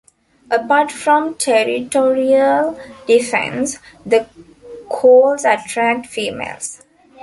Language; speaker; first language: English; non-native, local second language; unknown